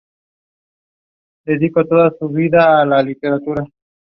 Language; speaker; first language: English; non-native, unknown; Spanish